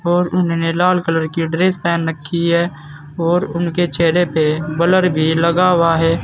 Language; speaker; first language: Hindi; native; Hindi